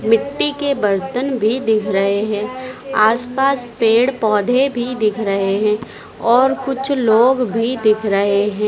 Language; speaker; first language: Hindi; native; Hindi